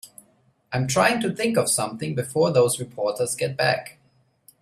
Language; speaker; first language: English; non-native, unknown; German